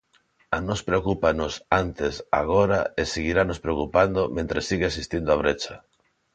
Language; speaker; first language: Galician; non-native, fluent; Spanish